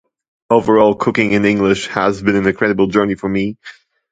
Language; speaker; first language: English; non-native, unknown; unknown